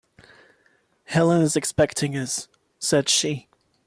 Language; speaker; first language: English; non-native, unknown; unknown